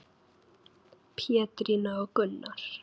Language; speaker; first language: Icelandic; native; Icelandic